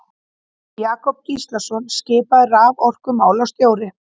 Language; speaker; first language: Icelandic; native; Icelandic